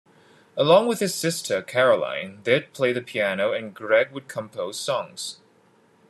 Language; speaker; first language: English; non-native, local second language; Cantonese